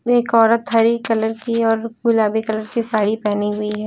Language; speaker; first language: Hindi; native; Hindi